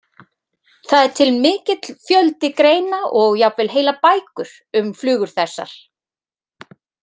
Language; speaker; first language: Icelandic; native; Icelandic